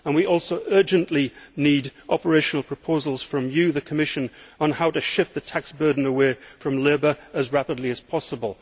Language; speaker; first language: English; native; English